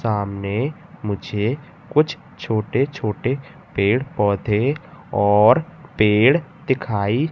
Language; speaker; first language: Hindi; native; Hindi